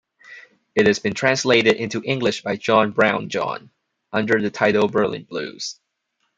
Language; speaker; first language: English; non-native, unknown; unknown